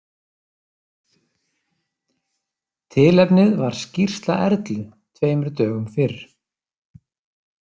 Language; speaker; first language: Icelandic; native; Icelandic